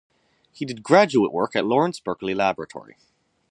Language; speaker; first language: English; native; English